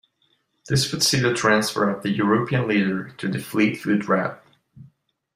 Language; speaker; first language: English; non-native, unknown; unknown